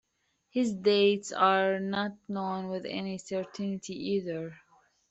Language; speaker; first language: English; native; English